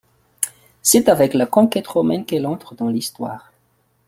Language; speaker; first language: French; non-native, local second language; Malagasy